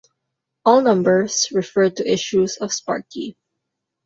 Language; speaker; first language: English; non-native, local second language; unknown